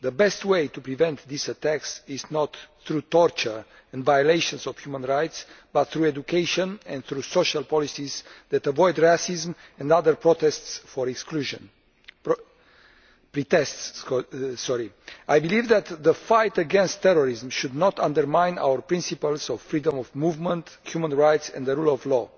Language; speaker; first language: English; non-native, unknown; Romanian